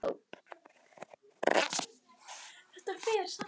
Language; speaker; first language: Icelandic; native; Icelandic